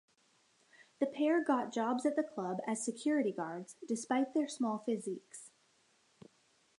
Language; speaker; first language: English; native; English